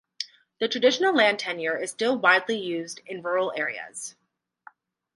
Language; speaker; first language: English; native; English